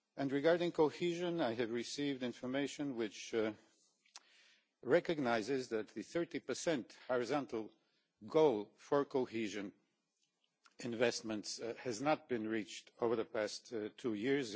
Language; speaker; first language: English; non-native, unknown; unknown